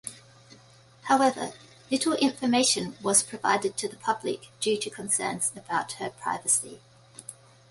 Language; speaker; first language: English; native; English